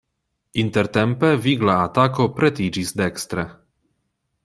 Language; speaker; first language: Esperanto; non-native, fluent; Polish